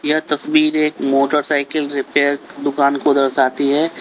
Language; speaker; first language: Hindi; native; Hindi